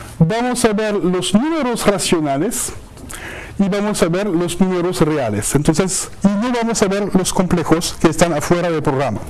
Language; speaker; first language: Spanish; non-native, fluent; French